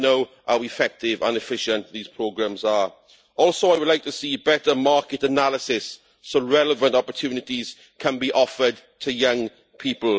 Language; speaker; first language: English; native; English